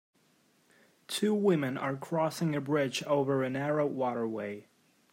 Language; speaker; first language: English; native; English